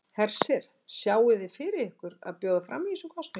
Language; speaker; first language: Icelandic; native; Icelandic